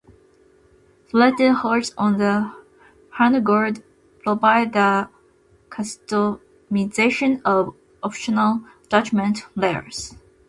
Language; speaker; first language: English; non-native, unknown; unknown